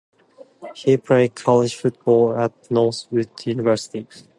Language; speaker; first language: English; non-native, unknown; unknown